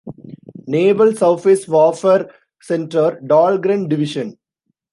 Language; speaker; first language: English; non-native, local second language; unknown